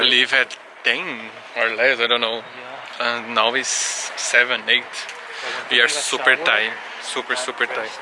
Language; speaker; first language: English; non-native, learner; Portuguese